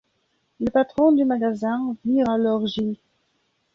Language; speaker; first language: French; non-native, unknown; Belarusian